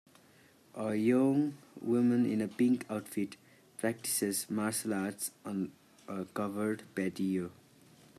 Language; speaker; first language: English; non-native, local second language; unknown